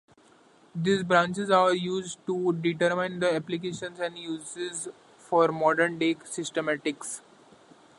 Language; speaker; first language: English; non-native, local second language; Marathi